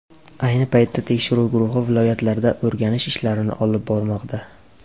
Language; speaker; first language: Uzbek; native; Uzbek